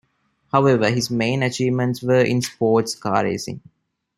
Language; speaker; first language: English; non-native, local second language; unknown